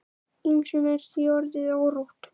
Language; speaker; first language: Icelandic; native; Icelandic